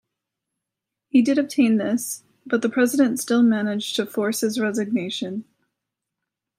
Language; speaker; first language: English; native; English